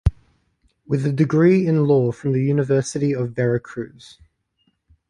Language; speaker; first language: English; native; English